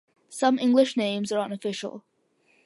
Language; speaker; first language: English; early bilingual, other home language; Malayalam